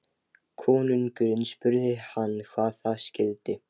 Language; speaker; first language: Icelandic; non-native, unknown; Lithuanian